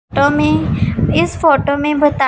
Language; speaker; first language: Hindi; non-native, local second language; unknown